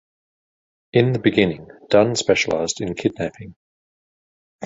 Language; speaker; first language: English; native; English